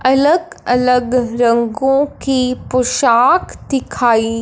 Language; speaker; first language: Hindi; non-native, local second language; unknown